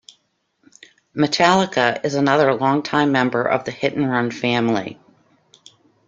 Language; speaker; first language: English; native; English